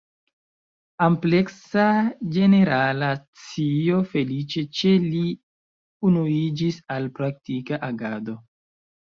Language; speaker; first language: Esperanto; non-native, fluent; Chinese